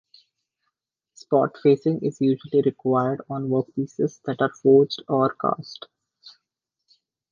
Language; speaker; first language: English; non-native, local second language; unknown